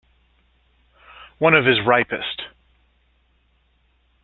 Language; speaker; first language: English; native; English